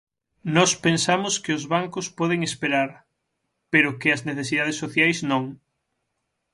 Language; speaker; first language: Galician; native; Galician